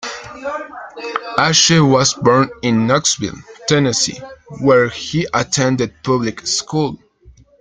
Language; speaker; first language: English; non-native, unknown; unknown